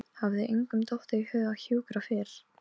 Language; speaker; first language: Icelandic; non-native, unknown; Polish